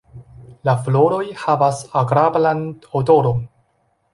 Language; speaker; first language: Esperanto; non-native, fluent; Chinese